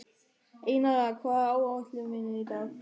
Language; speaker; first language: Icelandic; non-native, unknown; German